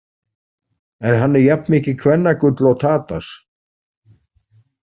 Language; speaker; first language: Icelandic; native; Icelandic